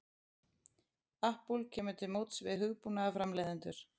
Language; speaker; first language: Icelandic; native; Icelandic